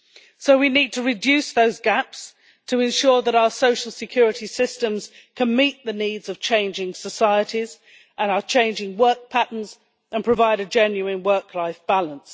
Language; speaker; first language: English; native; English